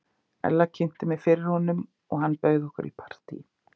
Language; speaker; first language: Icelandic; native; Icelandic